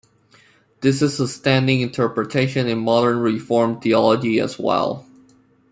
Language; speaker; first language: English; non-native, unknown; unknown